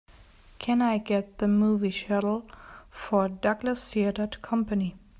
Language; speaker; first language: English; non-native, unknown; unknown